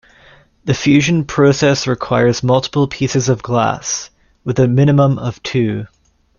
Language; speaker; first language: English; native; English